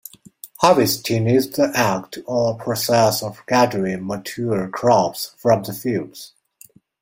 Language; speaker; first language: English; non-native, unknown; Chinese